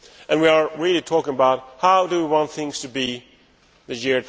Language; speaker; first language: English; non-native, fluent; Swedish